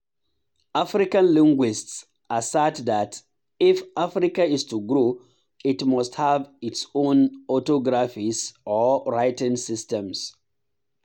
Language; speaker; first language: English; non-native, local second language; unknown